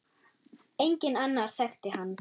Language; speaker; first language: Icelandic; non-native, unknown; German